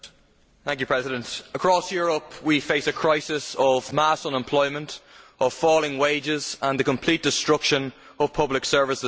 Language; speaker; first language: English; native; English